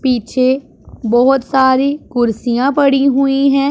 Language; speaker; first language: Hindi; non-native, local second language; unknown